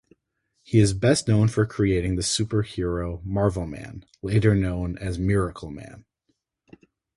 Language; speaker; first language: English; native; English